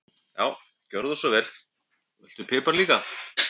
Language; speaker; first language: Icelandic; native; Icelandic